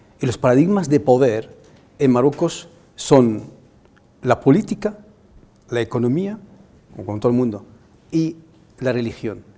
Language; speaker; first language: Spanish; non-native, fluent; Arabic